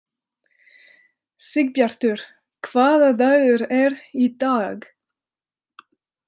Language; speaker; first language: Icelandic; non-native, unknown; French